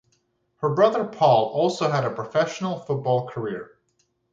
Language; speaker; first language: English; native; English